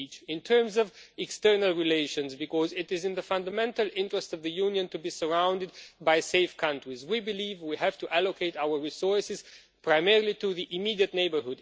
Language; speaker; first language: English; non-native, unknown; Romanian